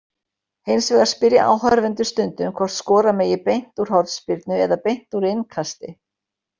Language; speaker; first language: Icelandic; native; Icelandic